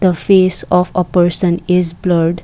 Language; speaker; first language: English; non-native, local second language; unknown